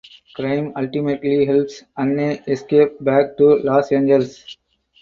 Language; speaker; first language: English; non-native, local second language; Tamil